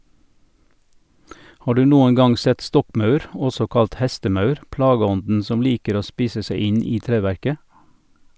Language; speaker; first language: Norwegian; native; Norwegian